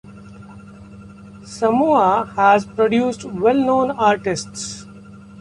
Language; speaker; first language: English; non-native, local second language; Marathi